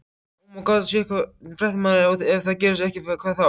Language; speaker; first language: Icelandic; native; Icelandic